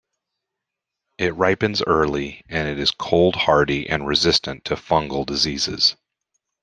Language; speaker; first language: English; native; English